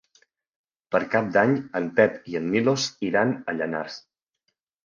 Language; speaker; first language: Catalan; native; Catalan